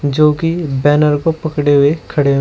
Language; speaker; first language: Hindi; native; Hindi